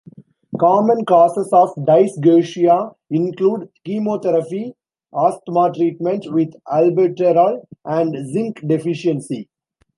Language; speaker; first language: English; non-native, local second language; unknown